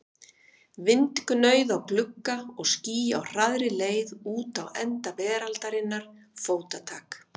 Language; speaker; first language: Icelandic; native; Icelandic